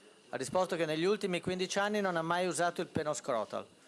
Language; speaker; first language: Italian; native; Italian